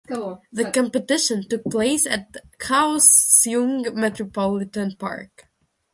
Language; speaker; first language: English; non-native, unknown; Russian